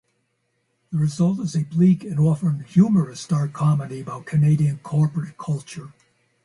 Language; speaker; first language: English; native; English